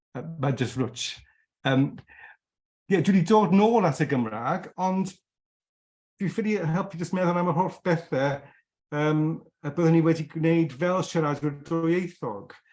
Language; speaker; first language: Welsh; non-native, local second language; English